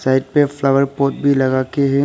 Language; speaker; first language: Hindi; early bilingual, other home language; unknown